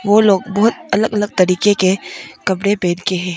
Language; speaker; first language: Hindi; non-native, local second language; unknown